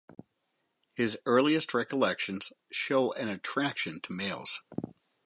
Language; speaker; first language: English; native; English